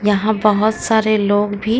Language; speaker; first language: Hindi; native; Hindi